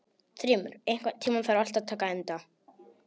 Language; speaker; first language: Icelandic; non-native, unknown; Polish